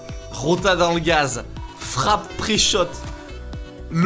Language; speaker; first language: French; native; French